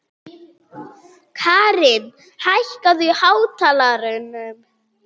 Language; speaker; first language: Icelandic; non-native, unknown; German